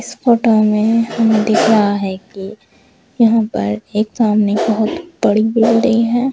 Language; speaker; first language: Hindi; native; Hindi